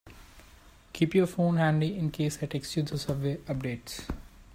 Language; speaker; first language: English; non-native, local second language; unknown